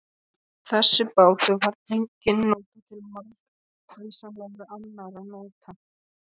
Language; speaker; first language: Icelandic; non-native, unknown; Polish